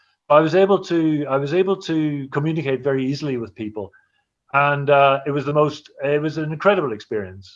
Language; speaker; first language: English; native; English